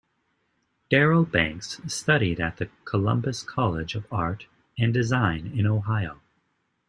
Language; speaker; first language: English; native; English